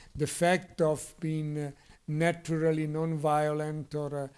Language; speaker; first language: English; non-native, fluent; Italian